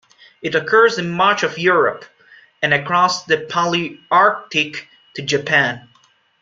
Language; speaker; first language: English; non-native, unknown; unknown